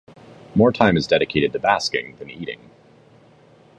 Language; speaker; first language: English; native; English